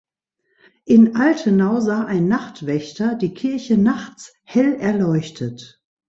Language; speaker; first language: German; native; German